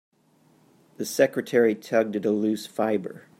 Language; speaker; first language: English; native; English